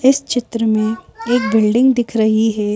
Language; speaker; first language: Hindi; native; Hindi